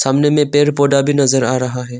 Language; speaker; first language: Hindi; non-native, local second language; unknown